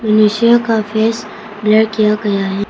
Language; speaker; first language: Hindi; non-native, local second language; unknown